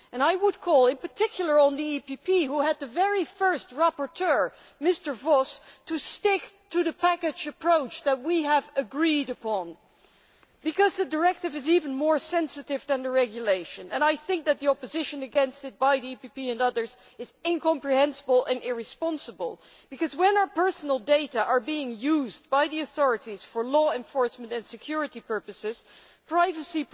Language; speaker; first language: English; non-native, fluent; Dutch